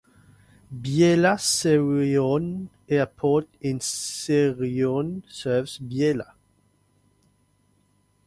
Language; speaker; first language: English; non-native, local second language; Morisyen